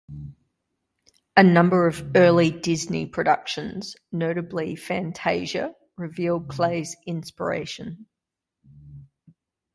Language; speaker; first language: English; native; English